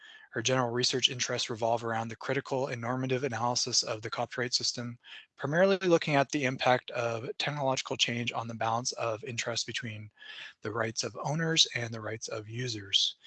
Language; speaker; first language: English; native; English